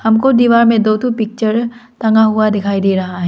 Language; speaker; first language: Hindi; non-native, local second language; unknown